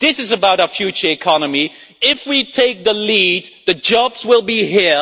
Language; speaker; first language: English; non-native, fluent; Dutch